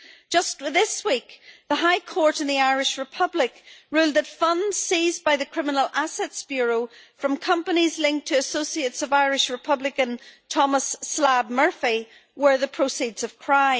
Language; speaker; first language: English; native; English